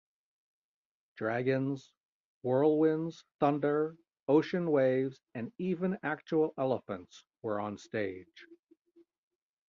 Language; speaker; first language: English; native; English